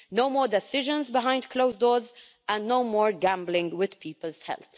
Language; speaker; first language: English; non-native, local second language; Maltese